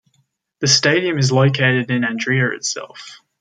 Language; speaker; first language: English; native; English